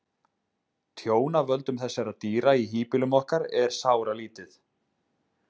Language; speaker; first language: Icelandic; native; Icelandic